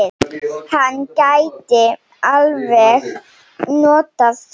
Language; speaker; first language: Icelandic; non-native, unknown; Slovenian